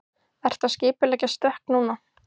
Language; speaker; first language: Icelandic; native; Icelandic